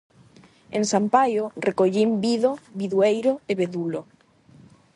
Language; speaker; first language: Galician; non-native, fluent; Spanish